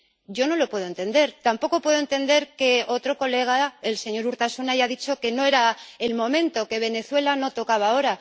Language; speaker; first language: Spanish; native; Spanish